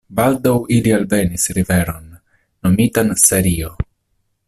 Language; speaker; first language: Esperanto; non-native, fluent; Italian